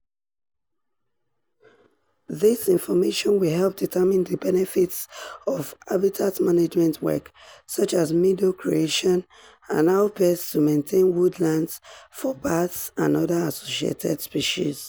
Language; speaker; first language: English; non-native, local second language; Yoruba